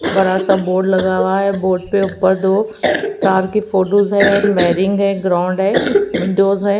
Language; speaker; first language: Hindi; native; Hindi